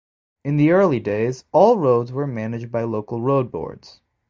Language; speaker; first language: English; native; English